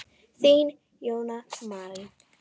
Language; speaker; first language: Icelandic; native; Icelandic